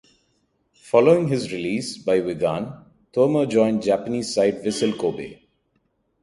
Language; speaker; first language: English; non-native, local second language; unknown